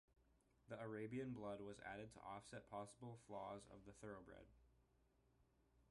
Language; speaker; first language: English; native; English